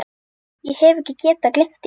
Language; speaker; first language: Icelandic; native; Icelandic